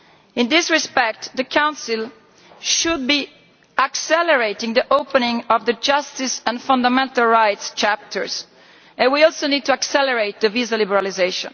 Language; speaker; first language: English; non-native, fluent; Italian